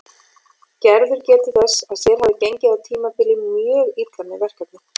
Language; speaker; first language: Icelandic; native; Icelandic